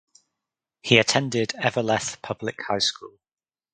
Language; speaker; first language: English; native; English